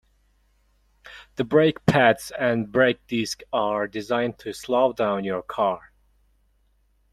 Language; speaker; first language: English; non-native, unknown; Mongolian